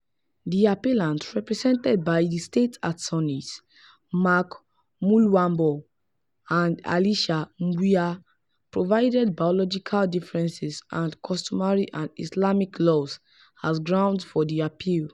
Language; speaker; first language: English; non-native, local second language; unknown